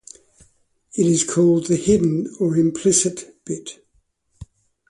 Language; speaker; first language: English; native; English